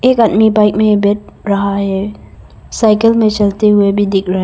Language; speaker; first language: Hindi; non-native, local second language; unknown